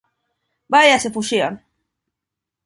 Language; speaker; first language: Galician; non-native, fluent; Spanish